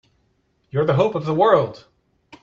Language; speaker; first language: English; native; English